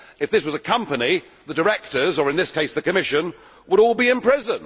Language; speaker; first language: English; native; English